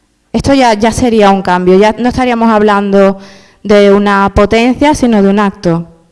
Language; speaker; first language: Spanish; native; Spanish